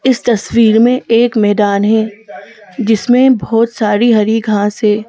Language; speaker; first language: Hindi; native; Hindi